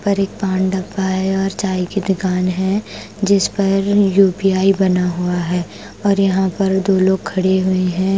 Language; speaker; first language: Hindi; non-native, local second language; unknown